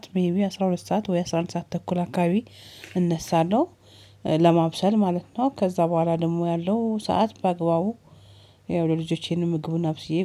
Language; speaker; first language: Amharic; native; Amharic